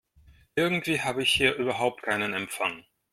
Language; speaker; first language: German; non-native, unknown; Russian